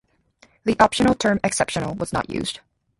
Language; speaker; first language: English; native; English